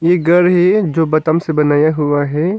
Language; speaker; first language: Hindi; non-native, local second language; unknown